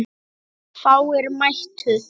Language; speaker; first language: Icelandic; native; Icelandic